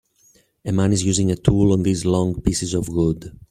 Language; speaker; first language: English; native; English